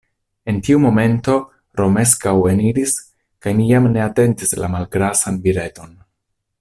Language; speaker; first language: Esperanto; non-native, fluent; Italian